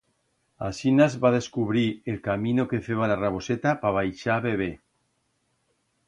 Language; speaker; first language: Aragonese; native; Aragonese